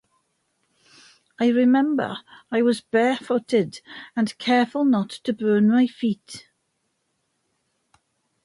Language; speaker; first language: English; native; English